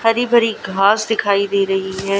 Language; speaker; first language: Hindi; non-native, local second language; Gujarati